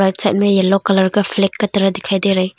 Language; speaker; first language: Hindi; non-native, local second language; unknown